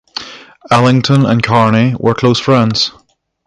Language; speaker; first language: English; native; English